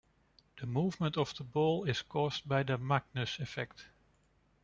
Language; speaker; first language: English; non-native, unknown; Dutch